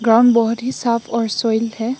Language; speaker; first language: Hindi; non-native, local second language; Bangla